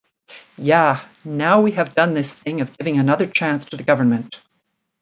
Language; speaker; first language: English; native; English